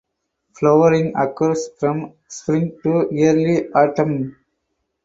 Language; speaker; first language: English; non-native, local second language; Tamil